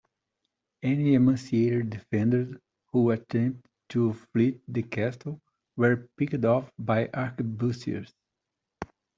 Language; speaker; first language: English; native; English